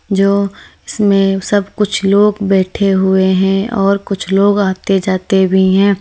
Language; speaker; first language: Hindi; native; Hindi